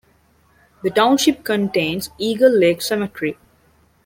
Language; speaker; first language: English; non-native, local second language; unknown